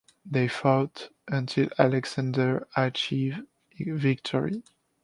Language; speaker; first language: English; non-native, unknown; French